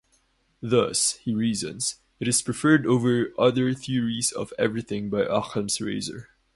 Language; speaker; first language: English; non-native, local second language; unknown